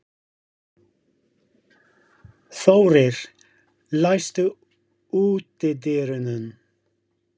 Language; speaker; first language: Icelandic; non-native, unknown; English